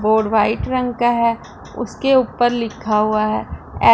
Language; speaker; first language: Hindi; non-native, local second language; Punjabi